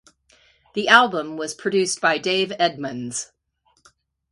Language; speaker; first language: English; native; English